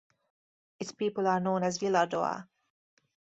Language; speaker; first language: English; native; English